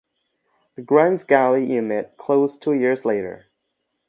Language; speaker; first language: English; non-native, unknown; Bangla